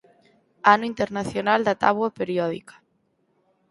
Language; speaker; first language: Galician; native; Galician